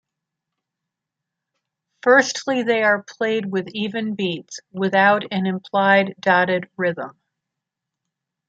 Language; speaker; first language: English; native; English